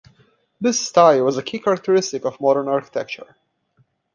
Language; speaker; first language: English; non-native, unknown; Portuguese